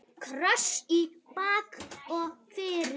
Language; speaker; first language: Icelandic; native; Icelandic